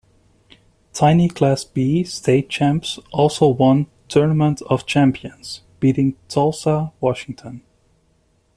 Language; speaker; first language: English; native; English